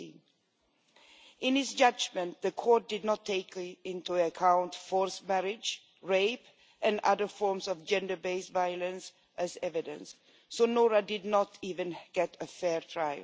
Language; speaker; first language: English; non-native, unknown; Swedish